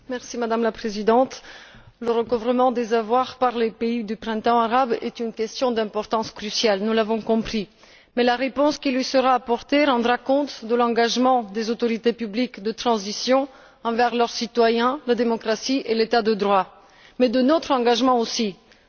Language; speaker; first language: French; non-native, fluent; Bulgarian